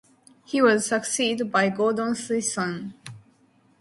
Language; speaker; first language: English; non-native, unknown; Japanese